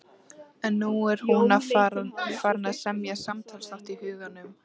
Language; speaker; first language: Icelandic; native; Icelandic